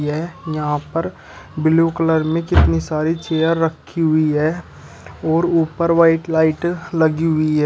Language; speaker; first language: Hindi; native; Hindi